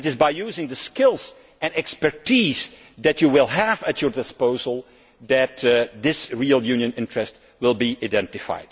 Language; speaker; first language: English; non-native, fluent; Dutch